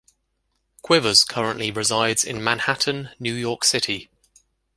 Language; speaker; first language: English; native; English